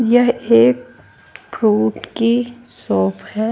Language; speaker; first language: Hindi; native; Hindi